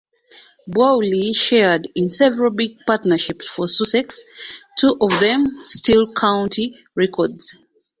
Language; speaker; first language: English; non-native, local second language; Ganda